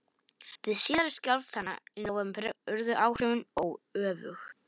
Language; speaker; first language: Icelandic; non-native, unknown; Polish